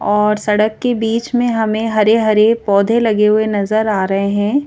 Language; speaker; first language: Hindi; native; Hindi